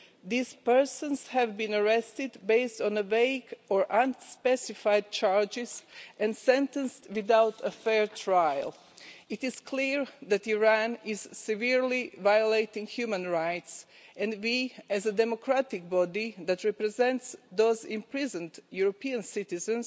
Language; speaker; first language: English; non-native, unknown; Croatian